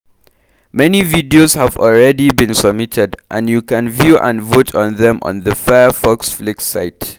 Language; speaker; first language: English; non-native, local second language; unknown